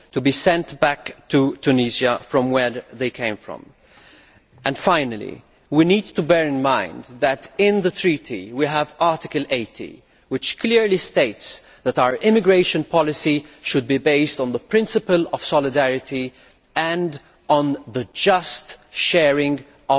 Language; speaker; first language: English; non-native, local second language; Maltese